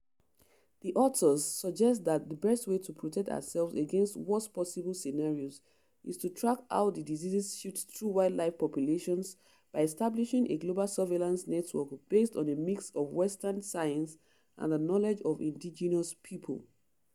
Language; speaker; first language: English; non-native, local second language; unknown